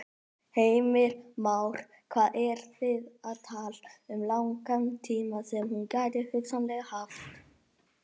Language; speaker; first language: Icelandic; native; Icelandic